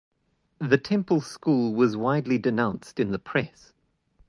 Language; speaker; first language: English; native; English